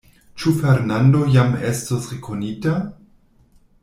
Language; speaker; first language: Esperanto; non-native, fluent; German